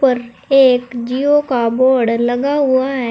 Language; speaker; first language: Hindi; native; Hindi